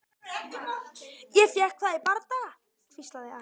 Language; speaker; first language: Icelandic; native; Icelandic